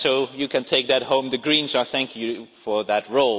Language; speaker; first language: English; non-native, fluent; Dutch